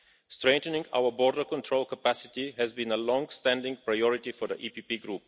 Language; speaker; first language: English; non-native, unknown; Bulgarian